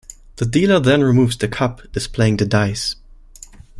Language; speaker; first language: English; non-native, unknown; German